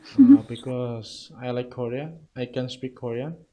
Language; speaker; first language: English; non-native, learner; Indonesian